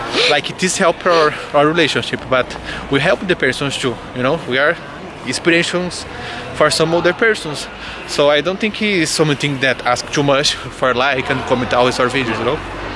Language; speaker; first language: English; non-native, fluent; Portuguese